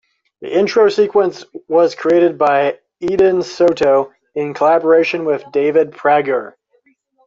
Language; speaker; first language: English; native; English